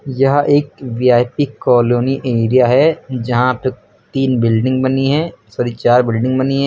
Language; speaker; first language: Hindi; native; Hindi